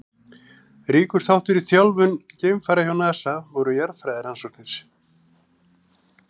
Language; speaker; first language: Icelandic; native; Icelandic